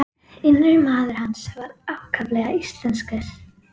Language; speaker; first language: Icelandic; native; Icelandic